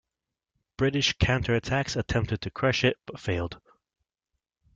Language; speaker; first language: English; native; English